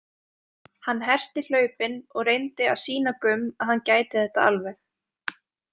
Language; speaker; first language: Icelandic; native; Icelandic